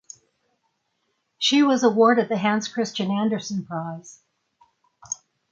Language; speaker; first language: English; native; English